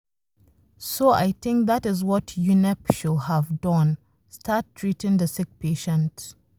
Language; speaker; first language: English; non-native, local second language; Hausa